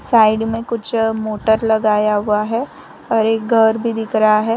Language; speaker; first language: Hindi; non-native, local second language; Gujarati